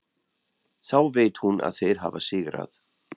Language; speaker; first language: Icelandic; non-native, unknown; German